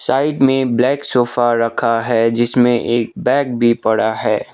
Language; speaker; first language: Hindi; non-native, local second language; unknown